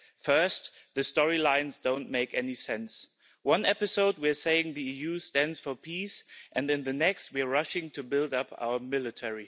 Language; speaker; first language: English; non-native, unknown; German